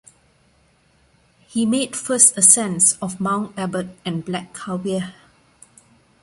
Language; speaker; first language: English; non-native, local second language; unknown